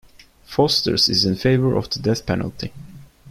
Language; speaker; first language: English; non-native, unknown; Turkish